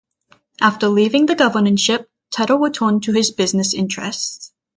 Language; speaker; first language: English; native; English